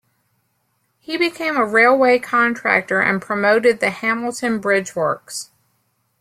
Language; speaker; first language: English; native; English